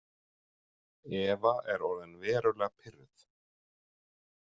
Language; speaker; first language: Icelandic; native; Icelandic